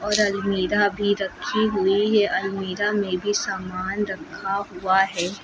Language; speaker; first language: Hindi; native; Hindi